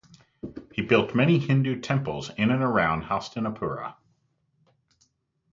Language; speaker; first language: English; native; English